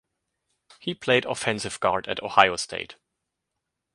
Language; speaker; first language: English; native; English